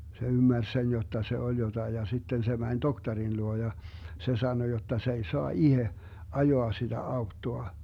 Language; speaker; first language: Finnish; early bilingual, heritage; Finnish